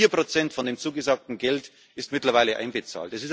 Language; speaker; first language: German; native; German